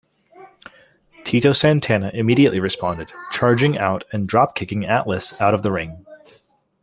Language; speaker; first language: English; native; English